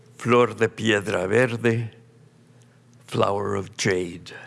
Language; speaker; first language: English; early bilingual, other home language; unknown